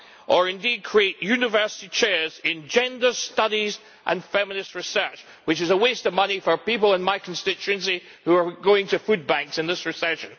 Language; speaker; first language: English; native; English